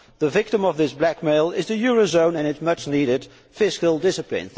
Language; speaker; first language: English; non-native, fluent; Dutch